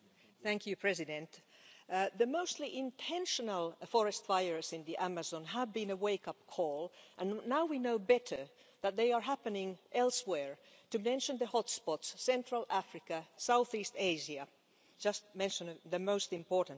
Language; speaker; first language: English; non-native, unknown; Finnish